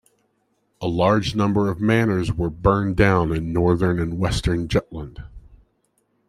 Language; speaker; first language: English; native; English